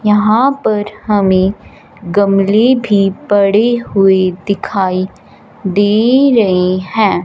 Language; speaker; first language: Hindi; non-native, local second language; Punjabi